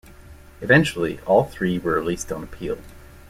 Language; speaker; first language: English; native; English